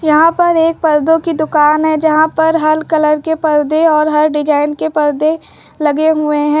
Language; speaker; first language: Hindi; native; Hindi